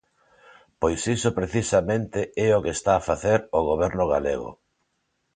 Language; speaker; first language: Galician; non-native, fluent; Spanish